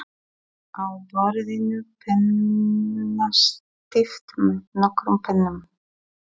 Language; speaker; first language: Icelandic; non-native, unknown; Polish